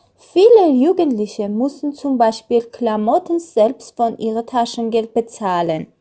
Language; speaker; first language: German; non-native, learner; Armenian